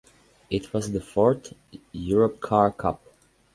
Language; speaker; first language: English; non-native, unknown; Serbian